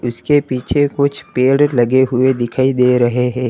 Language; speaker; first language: Hindi; native; Hindi